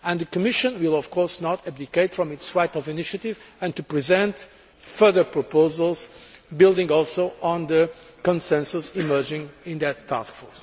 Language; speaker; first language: English; non-native, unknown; Portuguese